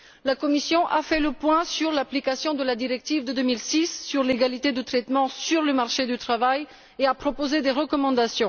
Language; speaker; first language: French; non-native, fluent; Bulgarian